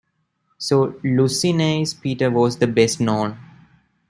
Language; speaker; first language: English; non-native, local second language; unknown